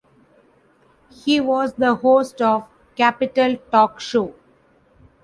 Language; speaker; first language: English; non-native, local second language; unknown